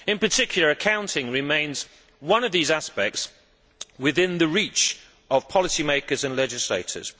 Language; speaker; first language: English; native; English